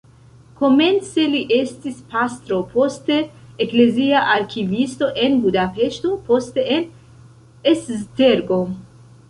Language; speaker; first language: Esperanto; non-native, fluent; Central Kurdish